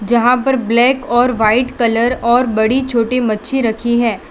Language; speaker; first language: Hindi; non-native, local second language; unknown